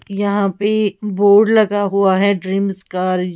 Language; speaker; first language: Hindi; native; Hindi